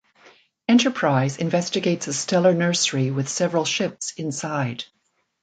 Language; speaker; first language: English; native; English